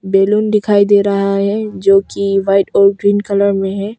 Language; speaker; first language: Hindi; early bilingual, other home language; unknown